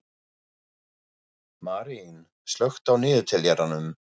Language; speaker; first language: Icelandic; non-native, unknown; German